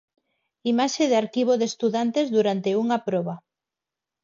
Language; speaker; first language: Galician; non-native, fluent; Spanish